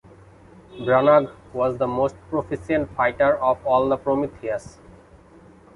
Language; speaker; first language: English; non-native, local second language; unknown